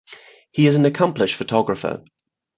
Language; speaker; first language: English; native; English